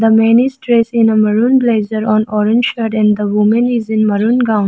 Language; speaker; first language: English; non-native, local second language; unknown